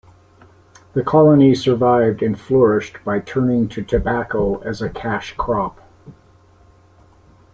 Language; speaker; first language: English; native; English